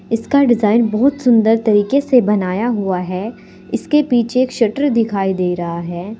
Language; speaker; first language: Hindi; native; Hindi